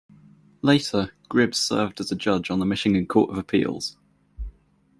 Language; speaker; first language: English; native; English